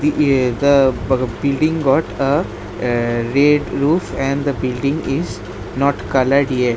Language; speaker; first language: English; non-native, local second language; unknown